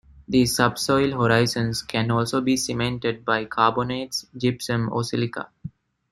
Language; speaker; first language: English; non-native, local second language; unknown